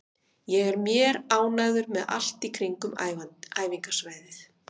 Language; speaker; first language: Icelandic; native; Icelandic